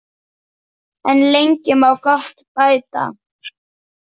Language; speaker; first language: Icelandic; native; Icelandic